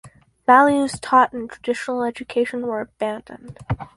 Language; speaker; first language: English; native; English